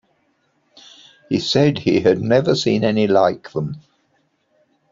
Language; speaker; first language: English; native; English